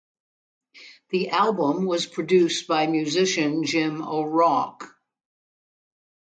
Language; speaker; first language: English; native; English